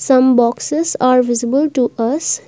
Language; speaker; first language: English; non-native, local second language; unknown